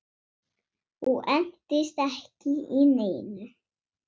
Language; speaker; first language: Icelandic; non-native, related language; Swedish